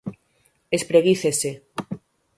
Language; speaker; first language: Galician; native; Galician